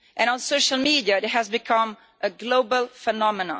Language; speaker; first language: English; non-native, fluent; Italian